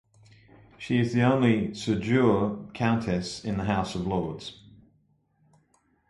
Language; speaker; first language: English; native; English